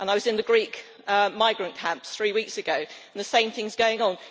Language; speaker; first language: English; native; English